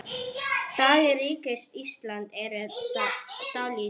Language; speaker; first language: Icelandic; non-native, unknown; Arabic